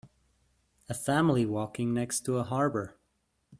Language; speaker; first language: English; native; English